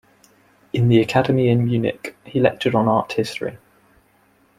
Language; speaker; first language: English; native; English